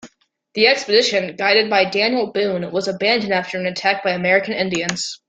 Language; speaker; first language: English; native; English